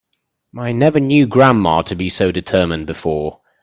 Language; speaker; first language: English; native; English